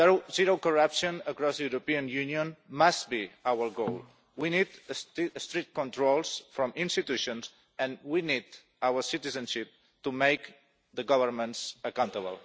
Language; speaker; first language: English; non-native, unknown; Catalan